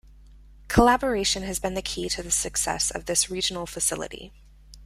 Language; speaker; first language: English; native; English